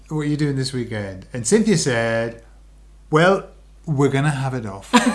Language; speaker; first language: English; native; English